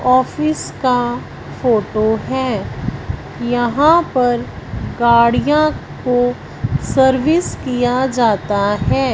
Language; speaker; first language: Hindi; non-native, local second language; Punjabi